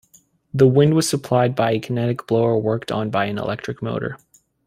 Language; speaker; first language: English; native; English